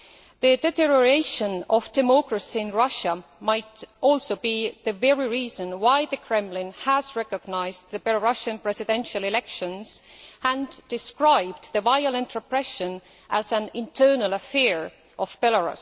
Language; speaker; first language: English; non-native, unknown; Estonian